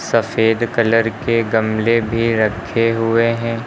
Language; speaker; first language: Hindi; native; Hindi